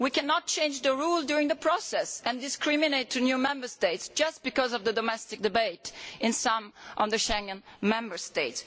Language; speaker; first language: English; non-native, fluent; Italian